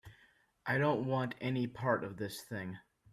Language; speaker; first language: English; native; English